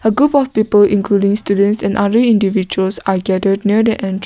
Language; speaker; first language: English; non-native, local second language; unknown